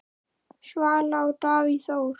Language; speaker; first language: Icelandic; native; Icelandic